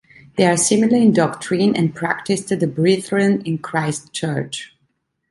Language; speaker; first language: English; non-native, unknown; Italian